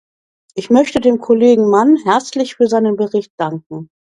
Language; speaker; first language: German; native; German